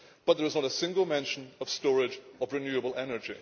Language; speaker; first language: English; native; English